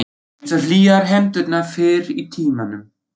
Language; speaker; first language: Icelandic; non-native, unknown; German